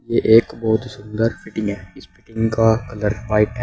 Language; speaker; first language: Hindi; native; Hindi